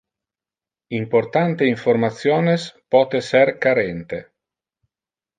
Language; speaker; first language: Interlingua; non-native, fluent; Italian